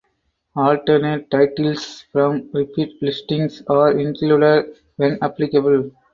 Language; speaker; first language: English; non-native, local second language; Tamil